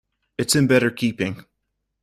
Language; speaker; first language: English; native; English